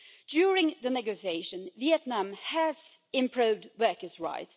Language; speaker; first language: English; non-native, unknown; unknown